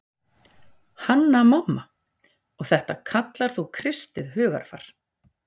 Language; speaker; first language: Icelandic; native; Icelandic